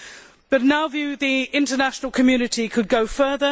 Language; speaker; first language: English; native; English